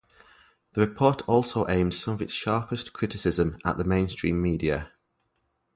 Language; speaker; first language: English; native; English